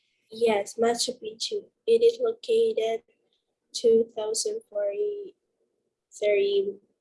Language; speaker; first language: English; non-native, learner; Spanish